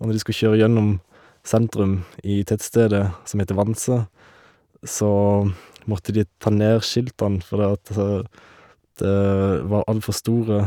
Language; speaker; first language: Norwegian; native; Norwegian